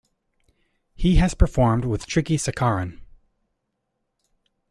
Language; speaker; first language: English; native; English